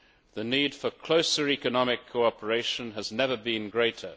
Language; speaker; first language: English; native; English